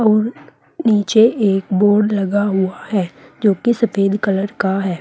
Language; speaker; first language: Hindi; native; Hindi